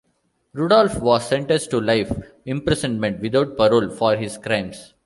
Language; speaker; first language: English; non-native, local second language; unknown